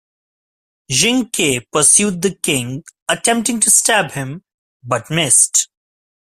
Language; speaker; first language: English; non-native, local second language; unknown